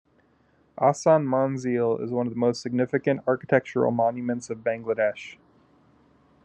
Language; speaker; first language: English; native; English